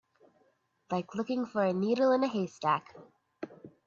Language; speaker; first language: English; native; English